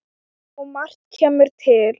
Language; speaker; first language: Icelandic; non-native, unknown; Thai